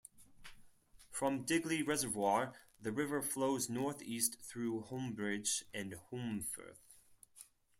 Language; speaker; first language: English; non-native, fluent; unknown